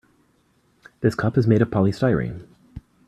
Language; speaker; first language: English; native; English